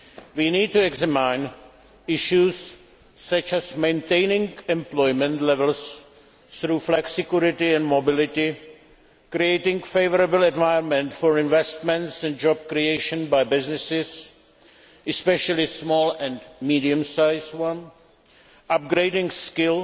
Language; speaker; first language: English; non-native, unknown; Czech